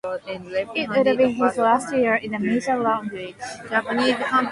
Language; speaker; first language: English; non-native, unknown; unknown